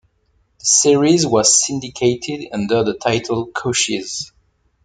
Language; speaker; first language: English; non-native, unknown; French